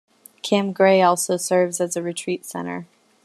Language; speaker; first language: English; native; English